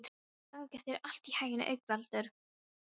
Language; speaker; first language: Icelandic; non-native, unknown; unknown